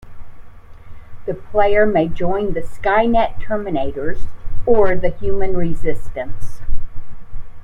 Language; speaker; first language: English; native; English